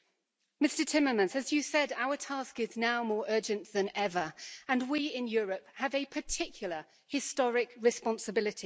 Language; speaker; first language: English; native; English